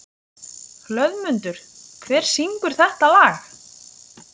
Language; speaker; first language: Icelandic; non-native, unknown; Lithuanian